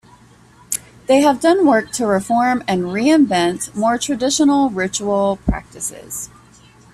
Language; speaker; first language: English; native; English